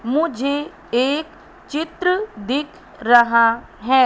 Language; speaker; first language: Hindi; native; Hindi